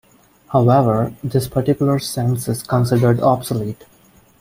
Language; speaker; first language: English; non-native, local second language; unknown